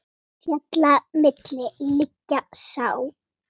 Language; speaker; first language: Icelandic; native; Icelandic